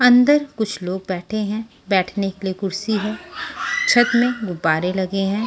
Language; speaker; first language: Hindi; non-native, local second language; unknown